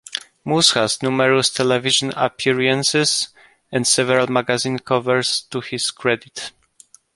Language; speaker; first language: English; non-native, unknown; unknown